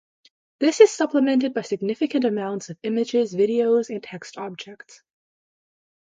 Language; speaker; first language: English; native; English